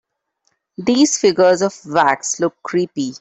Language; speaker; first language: English; non-native, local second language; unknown